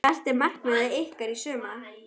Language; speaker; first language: Icelandic; non-native, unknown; German